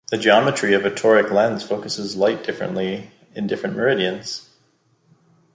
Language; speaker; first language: English; native; English